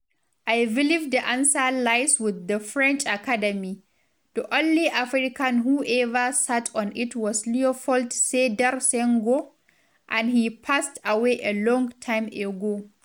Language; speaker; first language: English; non-native, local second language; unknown